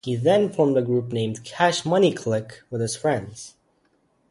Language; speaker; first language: English; native; English